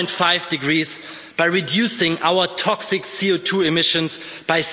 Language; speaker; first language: English; non-native, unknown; German